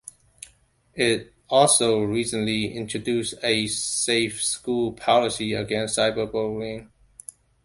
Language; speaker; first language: English; non-native, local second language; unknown